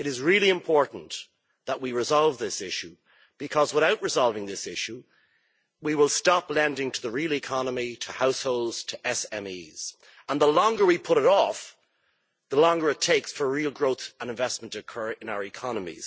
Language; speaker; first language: English; native; English